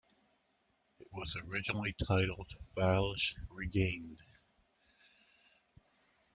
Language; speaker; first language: English; native; English